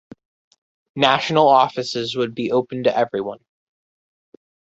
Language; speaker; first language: English; native; English